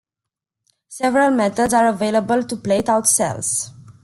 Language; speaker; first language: English; non-native, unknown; Romanian